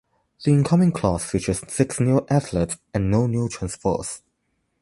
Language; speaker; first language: English; non-native, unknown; Chinese